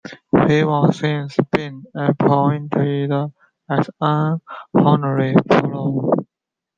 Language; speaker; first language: English; non-native, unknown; Chinese